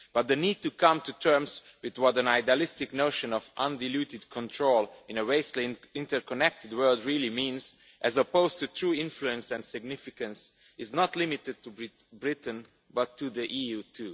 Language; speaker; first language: English; non-native, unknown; Romanian